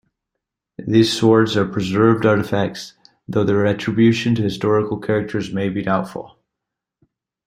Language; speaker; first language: English; native; English